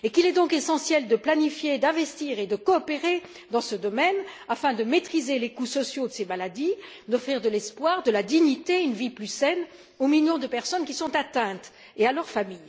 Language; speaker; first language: French; native; French